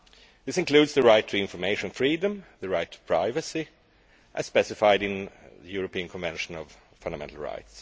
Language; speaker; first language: English; non-native, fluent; Swedish